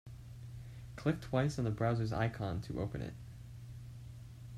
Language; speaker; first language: English; native; English